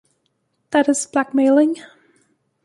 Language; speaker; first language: English; native; English